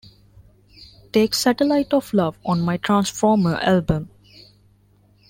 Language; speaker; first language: English; non-native, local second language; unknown